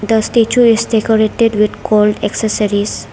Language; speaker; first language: English; non-native, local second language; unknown